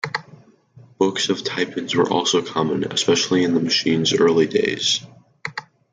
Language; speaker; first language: English; native; English